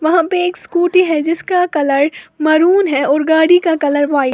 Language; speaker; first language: Hindi; native; Hindi